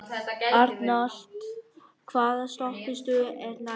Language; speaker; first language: Icelandic; non-native, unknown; Vietnamese